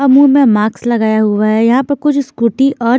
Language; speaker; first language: Hindi; non-native, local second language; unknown